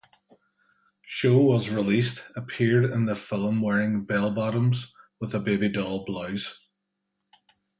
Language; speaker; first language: English; native; English